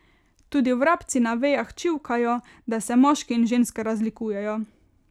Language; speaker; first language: Slovenian; native; Slovenian